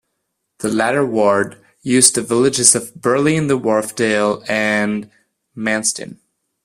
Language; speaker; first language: English; non-native, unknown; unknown